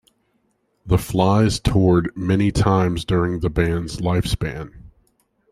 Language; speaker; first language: English; native; English